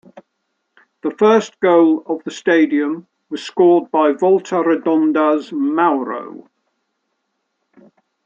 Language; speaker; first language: English; native; English